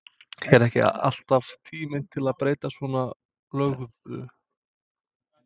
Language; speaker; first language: Icelandic; non-native, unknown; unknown